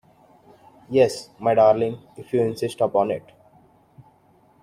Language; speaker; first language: English; non-native, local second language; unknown